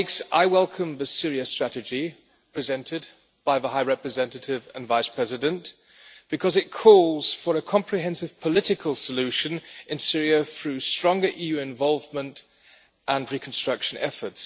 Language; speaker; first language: English; non-native, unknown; German